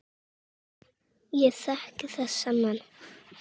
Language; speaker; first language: Icelandic; non-native, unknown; Czech